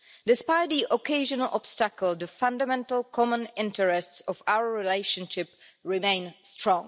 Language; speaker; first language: English; non-native, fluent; Czech